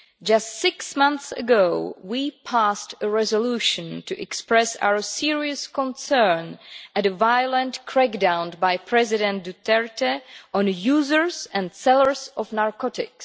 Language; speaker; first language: English; non-native, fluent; Czech